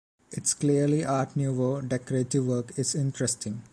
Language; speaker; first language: English; non-native, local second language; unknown